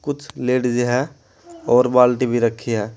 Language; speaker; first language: Hindi; native; Hindi